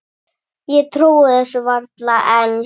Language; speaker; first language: Icelandic; native; Icelandic